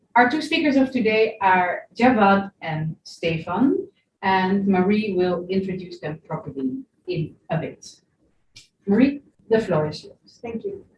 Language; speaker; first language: English; non-native, fluent; Dutch